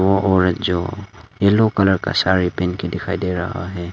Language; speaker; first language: Hindi; non-native, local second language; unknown